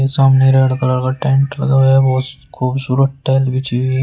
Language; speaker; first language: Hindi; native; Hindi